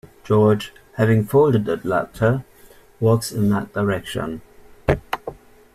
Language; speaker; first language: English; native; English